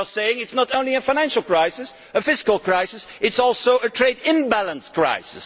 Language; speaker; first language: English; non-native, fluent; Dutch